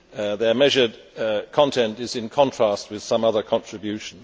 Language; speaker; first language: English; native; English